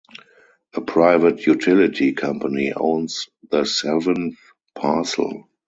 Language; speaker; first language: English; non-native, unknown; German